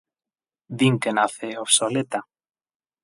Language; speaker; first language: Galician; non-native, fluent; Spanish